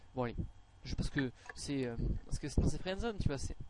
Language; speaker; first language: French; native; French